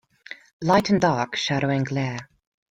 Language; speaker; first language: English; non-native, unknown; Spanish